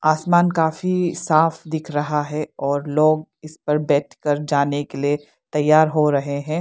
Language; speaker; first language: Hindi; non-native, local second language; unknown